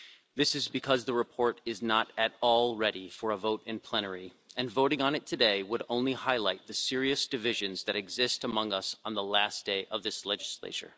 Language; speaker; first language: English; non-native, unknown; Dutch